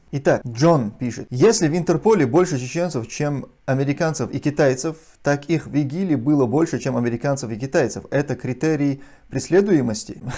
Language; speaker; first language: Russian; non-native, local second language; Chechen